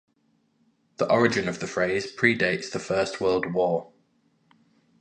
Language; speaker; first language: English; native; English